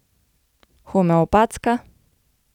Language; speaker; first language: Slovenian; native; Slovenian